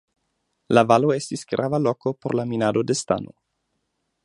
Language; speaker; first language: Esperanto; non-native, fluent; German